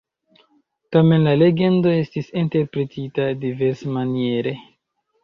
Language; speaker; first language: Esperanto; non-native, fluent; Chinese